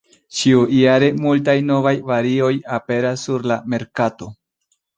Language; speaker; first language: Esperanto; non-native, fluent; Spanish